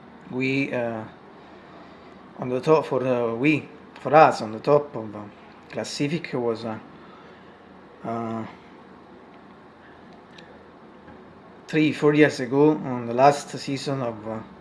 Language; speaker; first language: English; non-native, learner; Italian